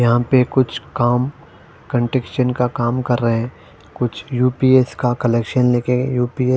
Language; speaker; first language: Hindi; non-native, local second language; Punjabi